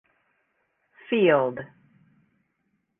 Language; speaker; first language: English; native; English